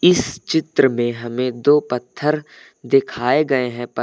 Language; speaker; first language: Hindi; native; Hindi